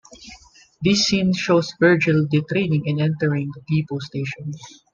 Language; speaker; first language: English; non-native, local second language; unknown